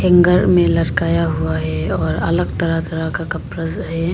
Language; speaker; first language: Hindi; non-native, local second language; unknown